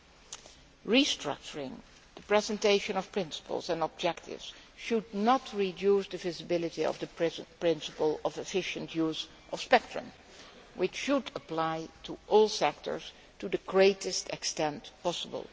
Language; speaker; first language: English; non-native, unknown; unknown